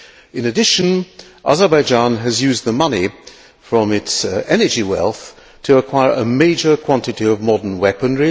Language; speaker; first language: English; non-native, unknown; Hungarian